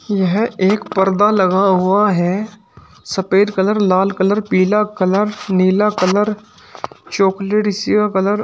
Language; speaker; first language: Hindi; native; Hindi